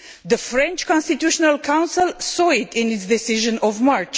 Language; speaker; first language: English; non-native, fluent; Romanian